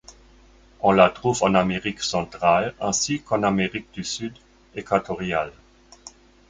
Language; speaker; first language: French; non-native, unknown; German